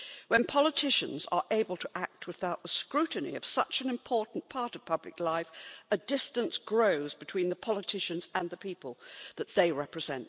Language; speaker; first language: English; native; English